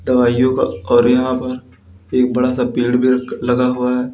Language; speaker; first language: Hindi; native; Hindi